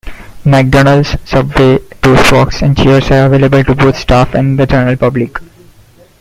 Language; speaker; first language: English; non-native, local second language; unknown